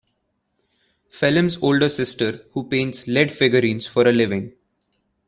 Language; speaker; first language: English; non-native, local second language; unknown